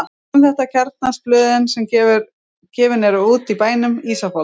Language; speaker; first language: Icelandic; native; Icelandic